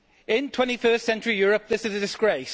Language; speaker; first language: English; native; English